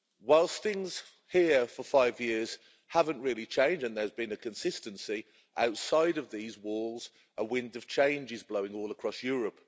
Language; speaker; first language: English; native; English